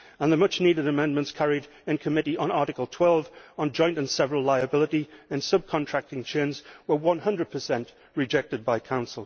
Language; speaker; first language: English; native; English